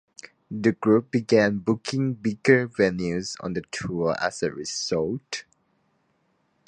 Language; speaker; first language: English; non-native, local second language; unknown